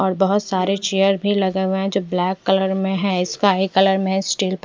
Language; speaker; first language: Hindi; non-native, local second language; Punjabi